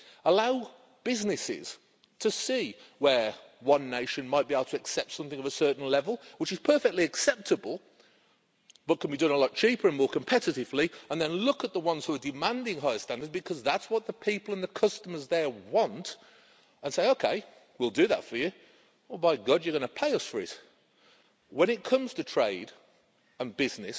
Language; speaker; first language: English; native; English